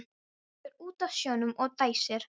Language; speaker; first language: Icelandic; non-native, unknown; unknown